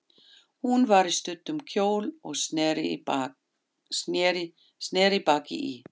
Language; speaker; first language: Icelandic; non-native, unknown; German